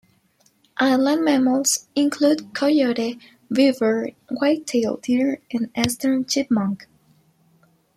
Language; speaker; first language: English; non-native, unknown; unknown